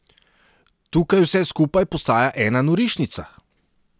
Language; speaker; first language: Slovenian; non-native, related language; Serbian